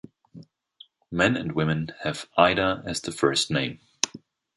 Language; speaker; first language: English; non-native, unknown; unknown